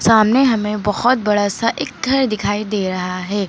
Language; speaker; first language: Hindi; native; Hindi